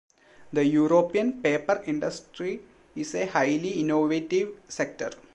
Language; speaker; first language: English; non-native, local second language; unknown